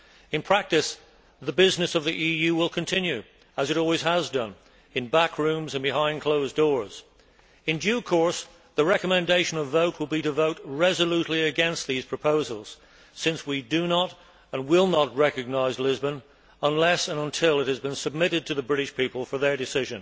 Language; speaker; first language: English; native; English